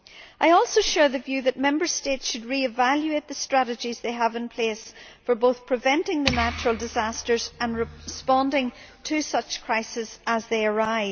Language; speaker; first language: English; native; English